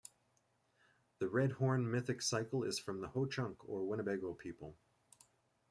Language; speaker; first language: English; native; English